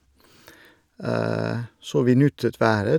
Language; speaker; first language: Norwegian; non-native, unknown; Dutch